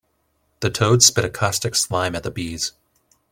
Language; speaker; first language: English; native; English